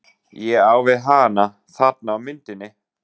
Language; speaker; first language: Icelandic; non-native, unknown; German